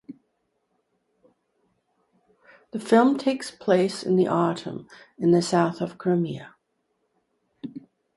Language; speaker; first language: English; native; English